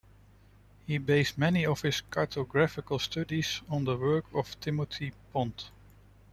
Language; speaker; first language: English; non-native, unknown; Dutch